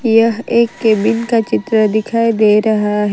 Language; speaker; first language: Hindi; non-native, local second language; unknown